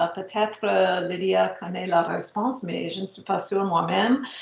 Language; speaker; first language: French; native; French